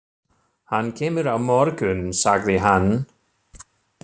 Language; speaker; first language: Icelandic; non-native, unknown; German